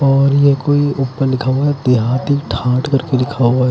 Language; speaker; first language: Hindi; native; Hindi